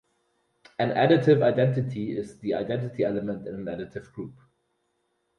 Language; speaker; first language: English; non-native, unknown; German